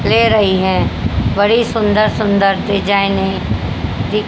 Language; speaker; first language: Hindi; native; Hindi